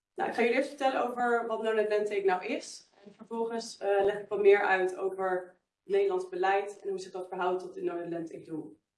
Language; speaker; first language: Dutch; native; Dutch